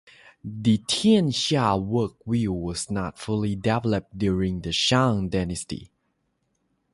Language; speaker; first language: English; non-native, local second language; Chinese